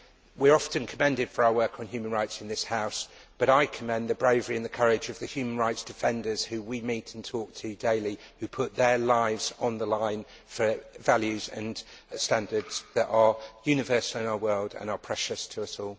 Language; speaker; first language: English; native; English